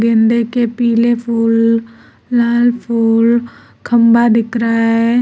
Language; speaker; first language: Hindi; native; Hindi